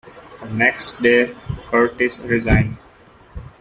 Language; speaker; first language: English; non-native, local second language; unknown